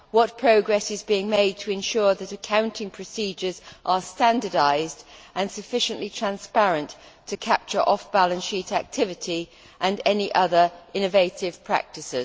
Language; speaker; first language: English; native; English